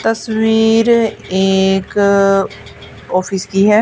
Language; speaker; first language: Hindi; native; Hindi